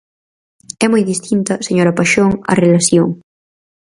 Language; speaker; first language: Galician; native; Galician